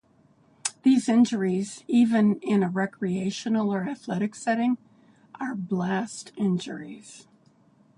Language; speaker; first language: English; native; English